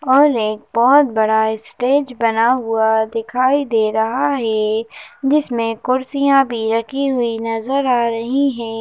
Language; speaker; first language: Hindi; native; Hindi